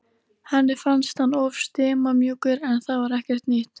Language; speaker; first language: Icelandic; native; Icelandic